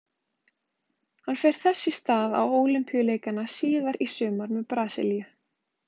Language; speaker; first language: Icelandic; native; Icelandic